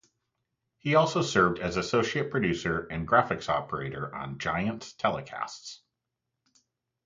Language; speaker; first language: English; native; English